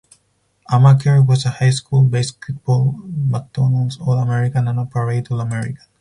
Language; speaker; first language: English; non-native, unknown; Spanish